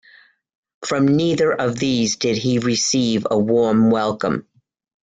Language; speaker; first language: English; native; English